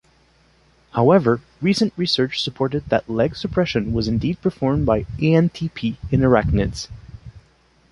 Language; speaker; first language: English; non-native, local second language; French